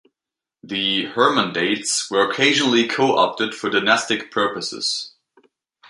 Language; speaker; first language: English; native; English